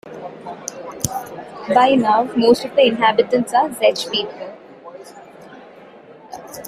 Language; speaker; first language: English; non-native, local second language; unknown